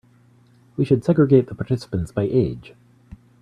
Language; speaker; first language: English; native; English